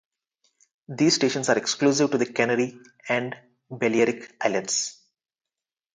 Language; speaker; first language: English; non-native, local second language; Telugu